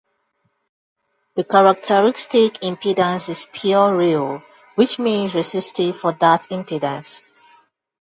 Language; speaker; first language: English; non-native, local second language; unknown